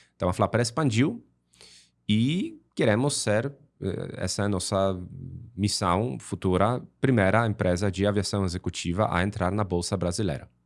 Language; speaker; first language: Portuguese; non-native, fluent; Polish